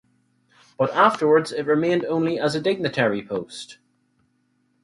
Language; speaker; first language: English; native; English